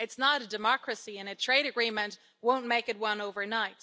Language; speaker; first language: English; non-native, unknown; German